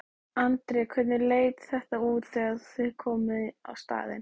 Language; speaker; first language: Icelandic; native; Icelandic